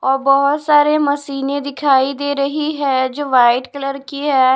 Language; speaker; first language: Hindi; non-native, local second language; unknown